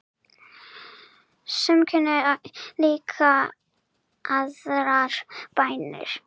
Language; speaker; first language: Icelandic; non-native, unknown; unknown